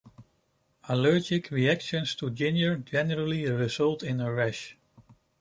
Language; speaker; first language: English; non-native, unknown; Dutch